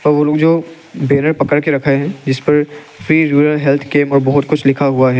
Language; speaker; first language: Hindi; non-native, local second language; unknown